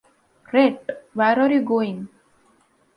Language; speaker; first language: English; non-native, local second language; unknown